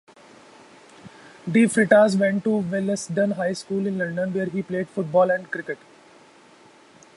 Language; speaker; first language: English; non-native, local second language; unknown